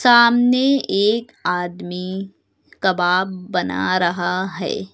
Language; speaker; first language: Hindi; native; Hindi